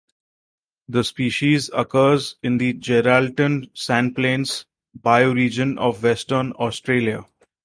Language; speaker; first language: English; non-native, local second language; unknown